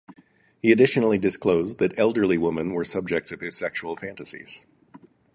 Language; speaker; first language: English; native; English